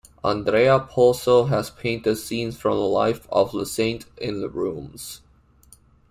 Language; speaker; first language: English; non-native, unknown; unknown